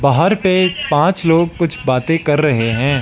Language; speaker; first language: Hindi; non-native, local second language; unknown